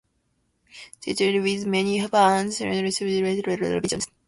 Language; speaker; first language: English; non-native, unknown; Japanese